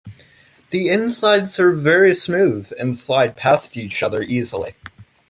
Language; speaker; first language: English; native; English